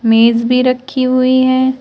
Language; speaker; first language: Hindi; native; Hindi